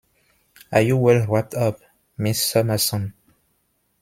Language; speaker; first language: English; non-native, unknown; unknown